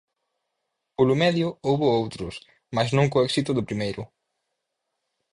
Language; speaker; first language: Galician; native; Galician